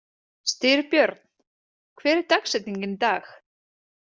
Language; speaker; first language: Icelandic; native; Icelandic